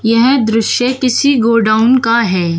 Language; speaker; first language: Hindi; native; Hindi